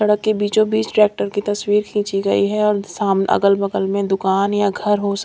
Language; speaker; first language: Hindi; non-native, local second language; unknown